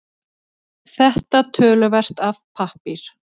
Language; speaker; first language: Icelandic; native; Icelandic